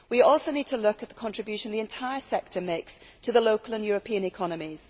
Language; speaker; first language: English; native; English